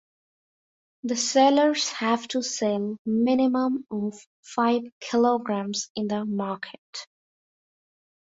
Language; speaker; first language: English; non-native, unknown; Bangla